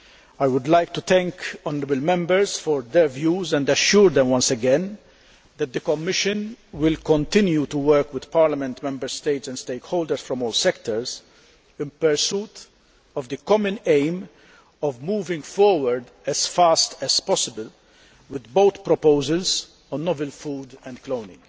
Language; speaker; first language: English; non-native, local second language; Maltese